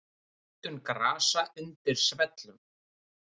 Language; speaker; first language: Icelandic; native; Icelandic